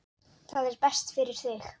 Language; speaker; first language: Icelandic; non-native, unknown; Dutch